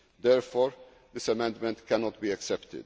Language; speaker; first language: English; non-native, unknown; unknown